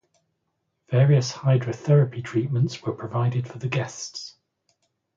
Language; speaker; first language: English; native; English